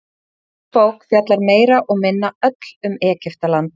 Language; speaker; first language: Icelandic; native; Icelandic